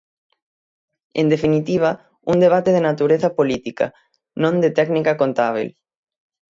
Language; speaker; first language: Galician; native; Galician